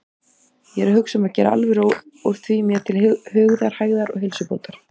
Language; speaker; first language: Icelandic; native; Icelandic